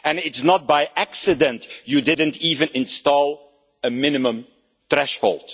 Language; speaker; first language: English; non-native, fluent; Dutch